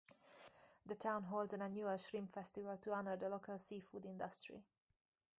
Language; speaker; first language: English; native; English